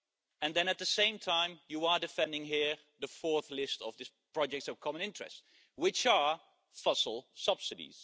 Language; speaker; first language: English; non-native, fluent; Dutch